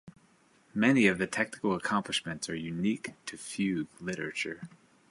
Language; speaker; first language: English; native; English